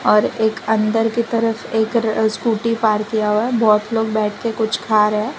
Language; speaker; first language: Hindi; non-native, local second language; Gujarati